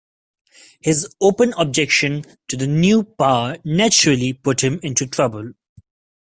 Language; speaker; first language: English; non-native, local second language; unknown